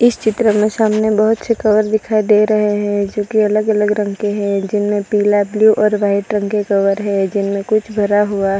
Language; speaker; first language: Hindi; non-native, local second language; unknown